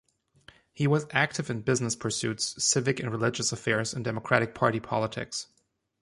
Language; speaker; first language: English; non-native, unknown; German